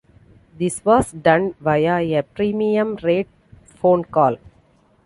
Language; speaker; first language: English; non-native, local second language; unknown